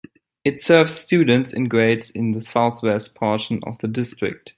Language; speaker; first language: English; non-native, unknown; German